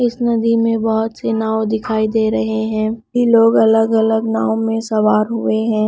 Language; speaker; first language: Hindi; non-native, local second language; Punjabi